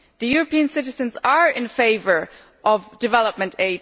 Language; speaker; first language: English; non-native, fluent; German